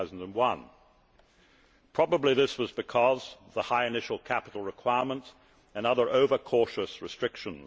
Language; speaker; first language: English; native; English